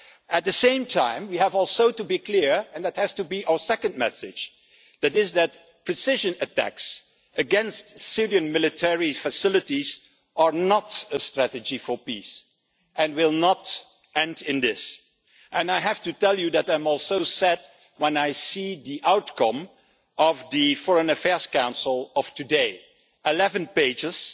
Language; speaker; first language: English; non-native, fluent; Dutch